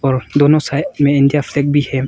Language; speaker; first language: Hindi; early bilingual, other home language; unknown